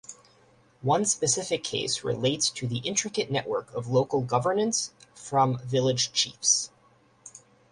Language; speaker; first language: English; native; English